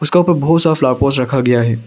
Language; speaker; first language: Hindi; early bilingual, other home language; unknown